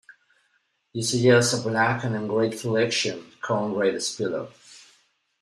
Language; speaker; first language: English; non-native, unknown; Spanish